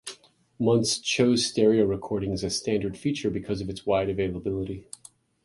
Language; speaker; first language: English; native; English